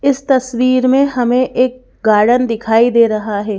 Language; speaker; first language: Hindi; native; Hindi